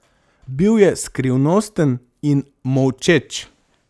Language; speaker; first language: Slovenian; non-native, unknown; Macedonian